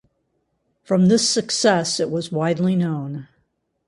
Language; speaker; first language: English; native; English